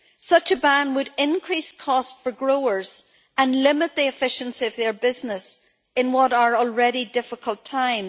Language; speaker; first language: English; native; English